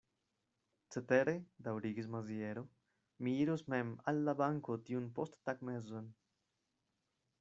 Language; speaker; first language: Esperanto; non-native, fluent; Spanish